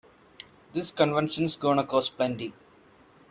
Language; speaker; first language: English; non-native, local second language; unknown